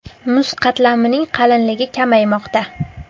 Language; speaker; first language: Uzbek; native; Uzbek